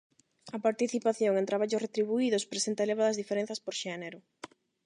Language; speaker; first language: Galician; non-native, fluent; Spanish